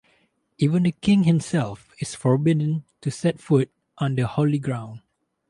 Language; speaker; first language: English; non-native, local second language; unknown